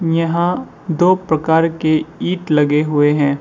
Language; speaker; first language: Hindi; non-native, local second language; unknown